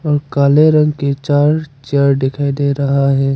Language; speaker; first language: Hindi; non-native, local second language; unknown